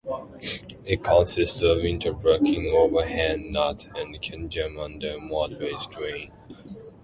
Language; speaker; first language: English; non-native, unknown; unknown